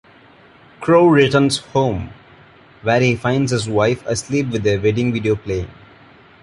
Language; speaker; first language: English; non-native, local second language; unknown